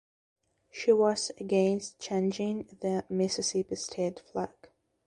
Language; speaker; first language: English; non-native, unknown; Belarusian